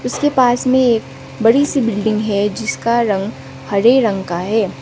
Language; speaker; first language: Hindi; non-native, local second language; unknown